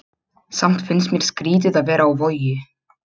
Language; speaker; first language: Icelandic; non-native, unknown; Polish